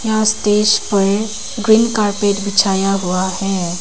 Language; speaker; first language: Hindi; non-native, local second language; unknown